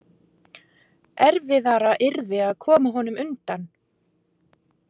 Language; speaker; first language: Icelandic; native; Icelandic